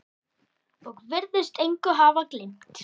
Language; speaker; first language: Icelandic; native; Icelandic